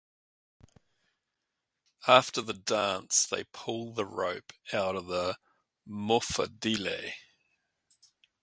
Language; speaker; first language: English; native; English